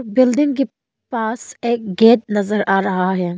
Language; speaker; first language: Hindi; non-native, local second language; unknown